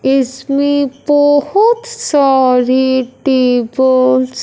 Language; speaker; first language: Hindi; non-native, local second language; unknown